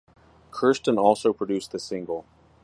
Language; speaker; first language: English; native; English